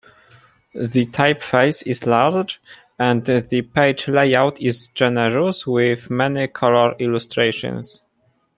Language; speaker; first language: English; non-native, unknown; Polish